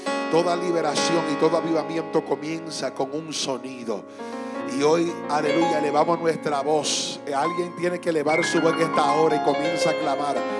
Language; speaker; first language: Spanish; early bilingual, heritage; Spanish